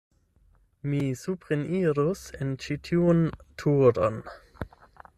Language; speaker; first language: Esperanto; non-native, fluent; German